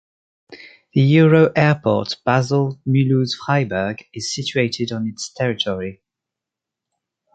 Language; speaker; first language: English; non-native, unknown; French